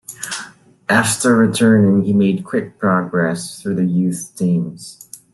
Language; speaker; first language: English; non-native, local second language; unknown